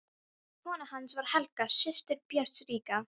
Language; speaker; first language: Icelandic; non-native, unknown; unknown